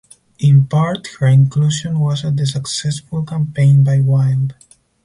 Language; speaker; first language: English; non-native, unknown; Spanish